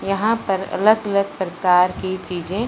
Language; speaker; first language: Hindi; non-native, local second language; Punjabi